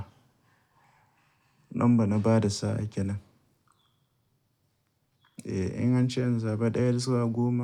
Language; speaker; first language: Hausa; native; Hausa